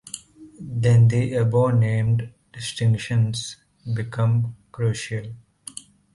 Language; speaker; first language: English; non-native, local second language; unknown